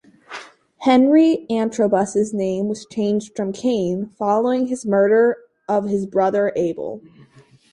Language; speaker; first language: English; native; English